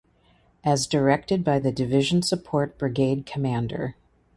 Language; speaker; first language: English; native; English